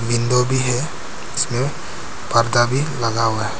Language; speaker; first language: Hindi; early bilingual, other home language; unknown